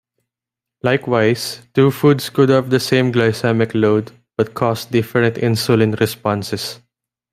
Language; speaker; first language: English; non-native, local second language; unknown